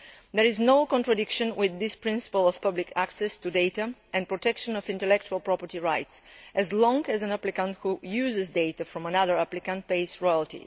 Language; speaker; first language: English; non-native, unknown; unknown